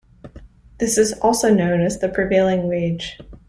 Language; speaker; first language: English; native; English